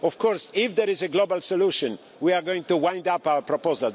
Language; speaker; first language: English; non-native, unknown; Polish